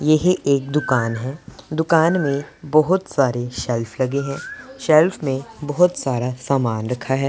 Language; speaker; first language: Hindi; non-native, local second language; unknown